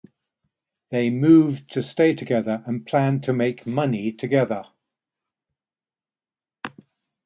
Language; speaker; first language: English; native; English